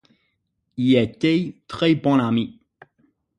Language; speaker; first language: French; non-native, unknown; English